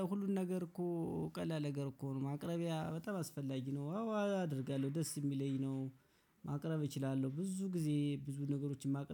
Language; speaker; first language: Amharic; native; Amharic